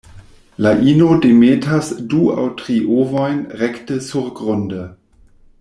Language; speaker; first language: Esperanto; non-native, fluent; German